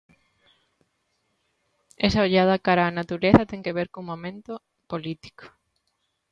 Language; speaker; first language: Galician; native; Galician